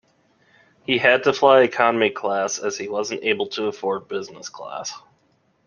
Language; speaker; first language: English; native; English